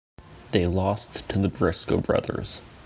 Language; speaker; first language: English; native; English